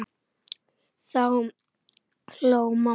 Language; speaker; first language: Icelandic; native; Icelandic